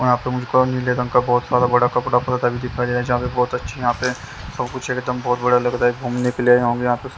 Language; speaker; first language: Hindi; native; Hindi